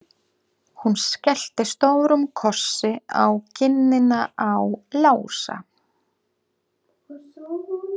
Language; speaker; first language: Icelandic; non-native, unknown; Polish